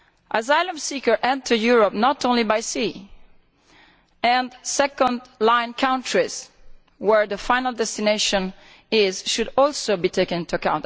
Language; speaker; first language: English; non-native, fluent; Italian